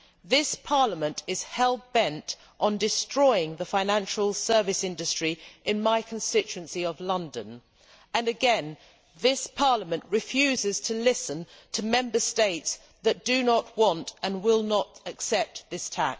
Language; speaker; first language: English; native; English